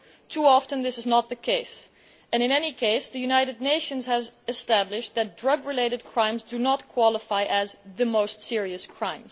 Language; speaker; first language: English; non-native, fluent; Dutch